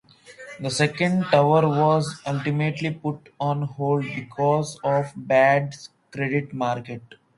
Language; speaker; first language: English; native; English